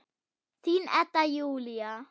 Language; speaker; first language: Icelandic; non-native, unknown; German